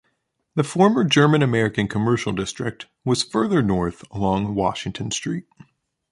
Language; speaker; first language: English; native; English